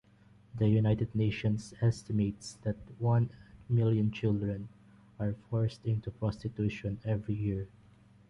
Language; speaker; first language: English; non-native, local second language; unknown